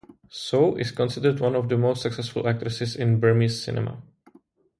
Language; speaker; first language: English; non-native, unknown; Czech